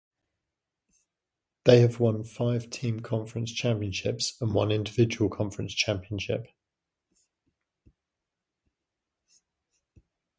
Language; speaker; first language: English; native; English